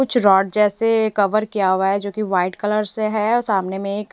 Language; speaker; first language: Hindi; non-native, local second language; Punjabi